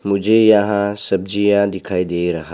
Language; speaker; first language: Hindi; non-native, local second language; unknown